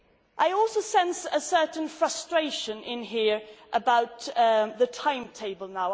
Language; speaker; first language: English; non-native, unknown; Swedish